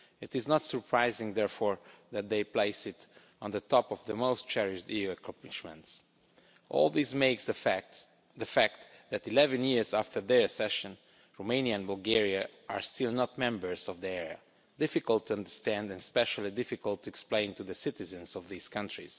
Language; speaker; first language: English; non-native, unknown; Romanian